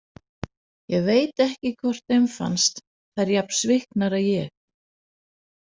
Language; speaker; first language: Icelandic; non-native, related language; Danish